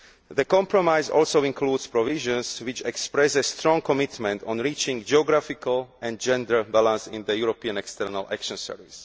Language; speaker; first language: English; non-native, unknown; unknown